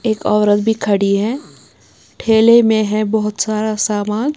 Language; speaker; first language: Hindi; non-native, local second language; Punjabi